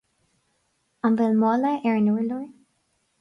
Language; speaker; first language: Irish; non-native, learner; English